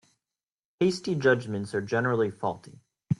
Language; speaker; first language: English; native; English